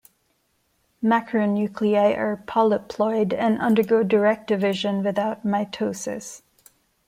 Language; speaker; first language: English; non-native, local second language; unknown